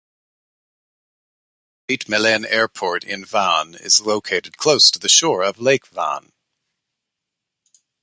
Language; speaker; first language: English; native; English